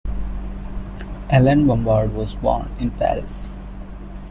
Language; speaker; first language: English; non-native, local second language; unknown